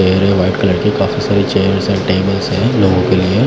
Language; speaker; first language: Hindi; non-native, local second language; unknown